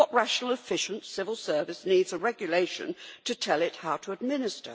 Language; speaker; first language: English; native; English